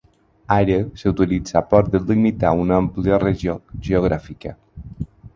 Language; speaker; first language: Catalan; non-native, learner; Spanish